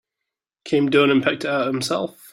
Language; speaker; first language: English; native; English